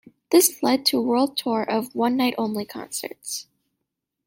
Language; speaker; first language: English; native; English